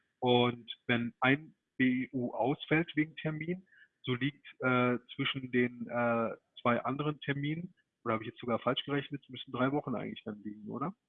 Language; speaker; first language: German; early bilingual, other home language; Turkish